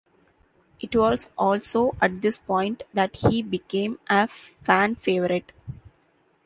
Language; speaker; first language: English; non-native, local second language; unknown